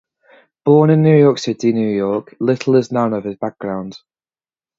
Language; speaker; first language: English; native; English